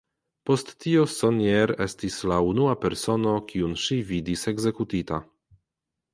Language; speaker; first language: Esperanto; non-native, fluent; Polish